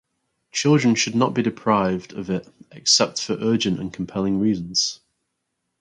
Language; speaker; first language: English; native; English